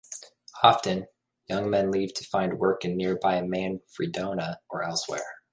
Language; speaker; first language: English; native; English